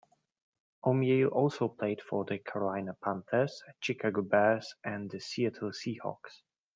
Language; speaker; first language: English; native; English